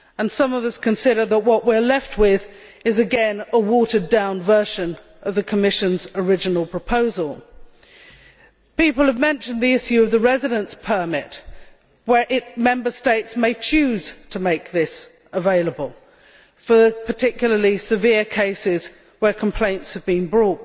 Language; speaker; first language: English; native; English